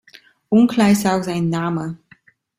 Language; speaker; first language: German; non-native, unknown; Italian